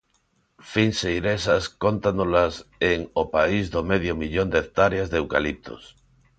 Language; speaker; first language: Galician; non-native, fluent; Spanish